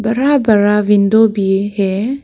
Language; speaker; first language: Hindi; non-native, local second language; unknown